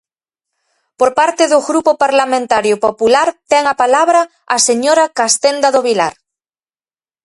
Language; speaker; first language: Galician; native; Galician